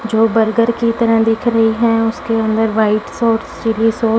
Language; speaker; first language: Hindi; non-native, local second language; Punjabi